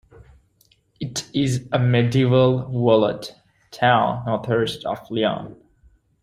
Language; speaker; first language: English; native; English